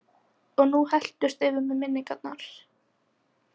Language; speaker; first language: Icelandic; native; Icelandic